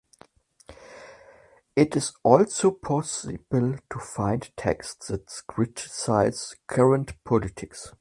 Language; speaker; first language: English; non-native, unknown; German